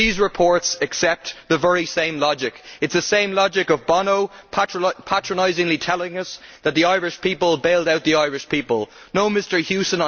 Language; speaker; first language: English; native; English